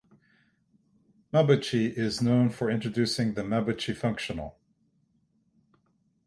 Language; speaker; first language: English; native; English